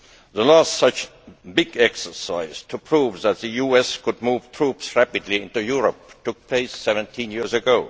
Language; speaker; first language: English; non-native, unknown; Estonian